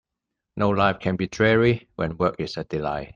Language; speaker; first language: English; non-native, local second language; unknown